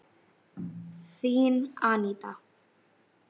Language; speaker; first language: Icelandic; native; Icelandic